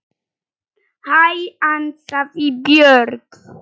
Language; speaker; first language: Icelandic; non-native, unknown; Polish